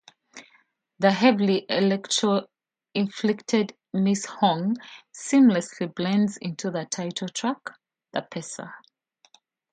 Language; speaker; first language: English; native; English